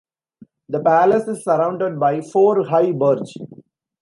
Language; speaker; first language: English; non-native, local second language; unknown